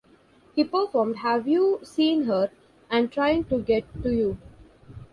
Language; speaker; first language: English; non-native, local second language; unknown